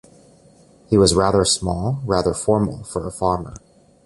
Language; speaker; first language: English; native; English